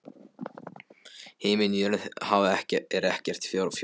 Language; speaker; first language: Icelandic; non-native, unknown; Polish